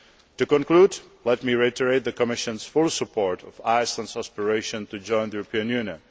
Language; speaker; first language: English; non-native, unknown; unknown